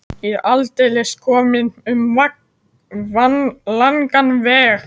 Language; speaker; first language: Icelandic; native; Icelandic